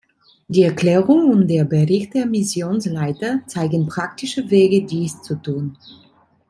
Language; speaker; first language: German; non-native, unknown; Italian